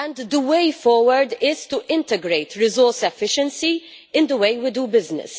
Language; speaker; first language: English; non-native, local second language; Maltese